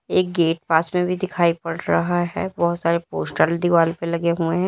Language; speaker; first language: Hindi; native; Hindi